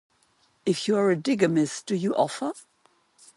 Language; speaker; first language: English; non-native, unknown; German